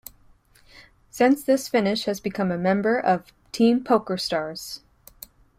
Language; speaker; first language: English; native; English